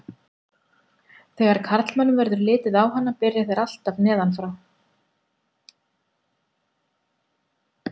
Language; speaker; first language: Icelandic; native; Icelandic